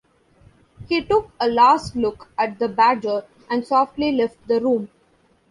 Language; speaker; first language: English; non-native, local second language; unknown